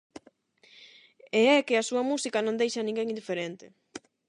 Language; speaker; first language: Galician; non-native, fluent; Spanish